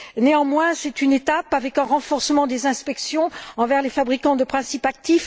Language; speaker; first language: French; native; French